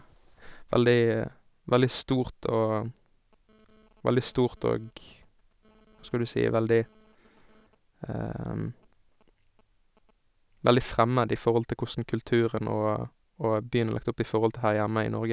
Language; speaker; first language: Norwegian; native; Norwegian